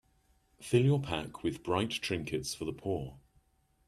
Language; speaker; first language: English; native; English